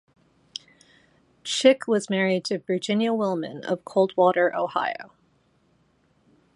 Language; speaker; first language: English; native; English